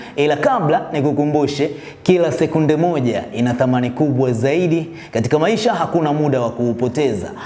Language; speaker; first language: Swahili; native; Swahili